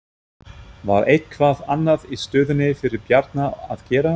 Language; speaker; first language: Icelandic; non-native, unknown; German